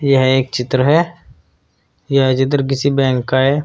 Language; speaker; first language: Hindi; native; Hindi